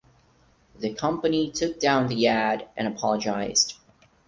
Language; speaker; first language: English; non-native, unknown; Portuguese